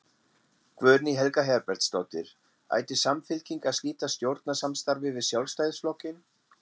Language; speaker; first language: Icelandic; non-native, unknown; German